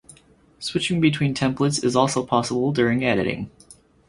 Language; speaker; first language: English; native; English